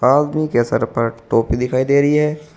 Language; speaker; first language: Hindi; native; Hindi